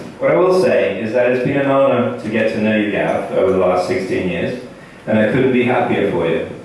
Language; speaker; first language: English; non-native, fluent; Russian